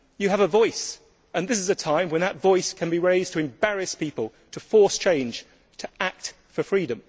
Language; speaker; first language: English; native; English